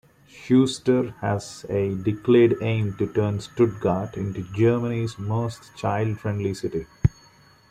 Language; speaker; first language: English; non-native, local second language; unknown